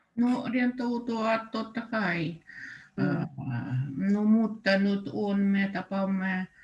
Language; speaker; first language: Finnish; non-native, learner; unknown